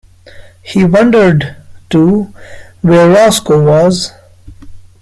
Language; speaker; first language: English; non-native, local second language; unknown